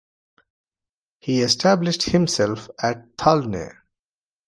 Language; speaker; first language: English; non-native, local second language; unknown